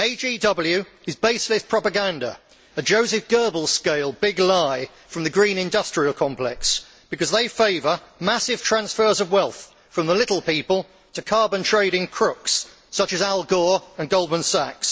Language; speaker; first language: English; native; English